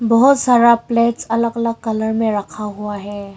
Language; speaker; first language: Hindi; early bilingual, other home language; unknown